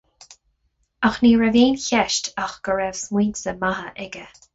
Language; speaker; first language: Irish; non-native, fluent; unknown